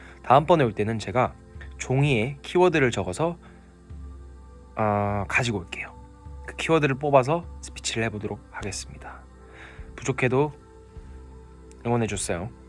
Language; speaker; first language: Korean; native; Korean